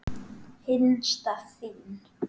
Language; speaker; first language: Icelandic; native; Icelandic